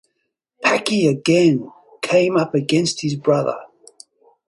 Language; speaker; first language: English; native; English